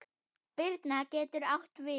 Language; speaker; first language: Icelandic; non-native, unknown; German